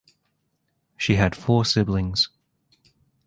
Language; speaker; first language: English; native; English